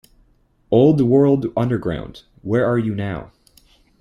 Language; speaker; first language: English; native; English